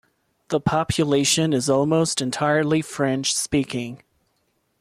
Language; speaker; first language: English; non-native, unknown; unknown